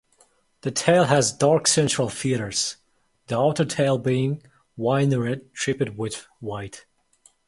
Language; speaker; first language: English; non-native, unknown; Mongolian